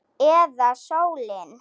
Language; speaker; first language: Icelandic; non-native, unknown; Slovak